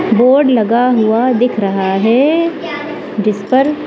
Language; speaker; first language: Hindi; non-native, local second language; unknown